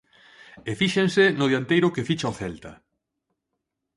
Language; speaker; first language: Galician; non-native, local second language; Spanish